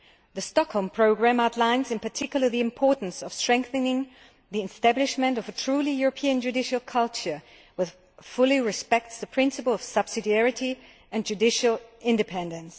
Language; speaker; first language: English; non-native, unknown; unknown